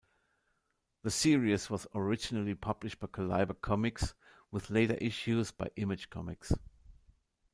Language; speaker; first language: English; non-native, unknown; German